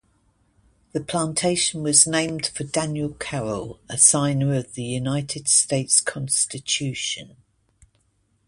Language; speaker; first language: English; native; English